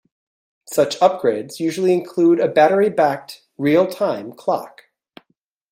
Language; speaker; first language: English; native; English